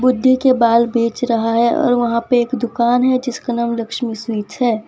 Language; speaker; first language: Hindi; non-native, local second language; Gujarati